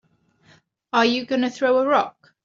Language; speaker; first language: English; native; English